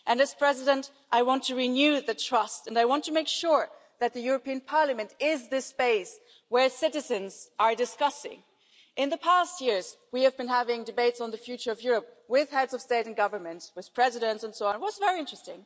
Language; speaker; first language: English; non-native, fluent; German